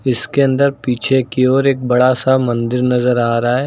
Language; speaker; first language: Hindi; native; Hindi